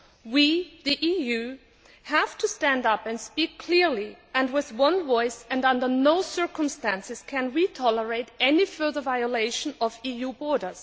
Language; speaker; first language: English; non-native, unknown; Greek